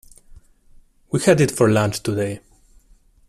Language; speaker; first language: English; non-native, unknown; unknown